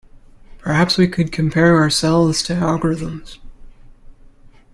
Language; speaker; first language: English; native; English